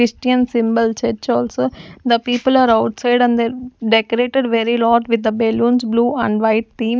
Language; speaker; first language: English; non-native, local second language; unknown